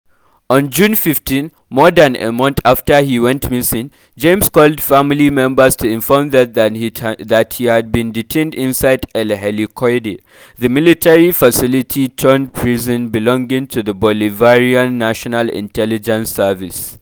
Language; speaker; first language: English; non-native, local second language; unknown